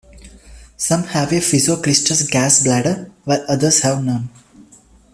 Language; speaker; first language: English; non-native, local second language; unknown